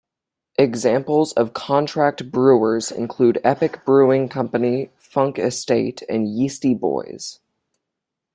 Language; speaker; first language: English; native; English